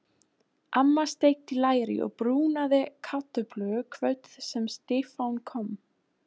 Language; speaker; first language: Icelandic; non-native, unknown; German